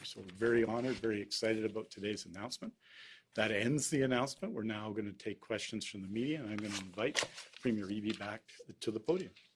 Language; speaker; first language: English; native; English